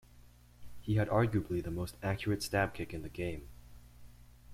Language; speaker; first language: English; native; English